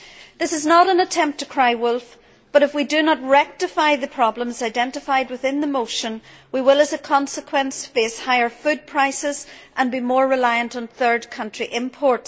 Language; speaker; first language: English; native; English